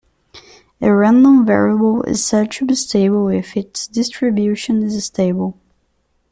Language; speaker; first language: English; non-native, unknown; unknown